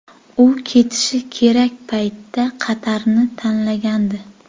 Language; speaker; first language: Uzbek; native; Uzbek